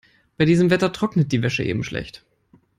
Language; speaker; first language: English; non-native, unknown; German